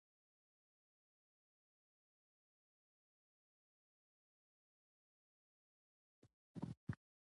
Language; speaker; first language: English; non-native, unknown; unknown